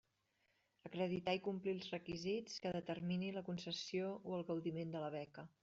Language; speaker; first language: Catalan; native; Catalan